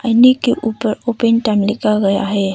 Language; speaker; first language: Hindi; non-native, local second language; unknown